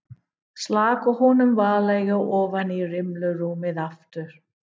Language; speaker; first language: Icelandic; non-native, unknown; English